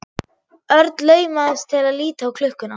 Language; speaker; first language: Icelandic; non-native, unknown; German